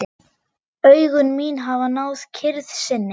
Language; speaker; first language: Icelandic; non-native, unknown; German